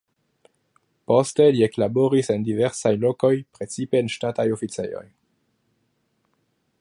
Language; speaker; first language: Esperanto; non-native, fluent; French